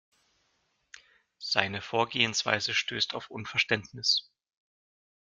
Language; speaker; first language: German; non-native, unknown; Russian